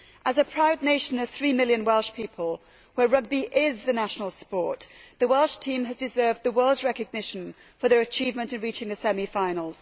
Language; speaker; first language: English; native; English